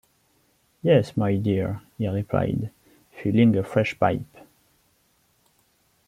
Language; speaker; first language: English; non-native, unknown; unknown